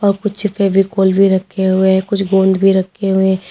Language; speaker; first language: Hindi; native; Hindi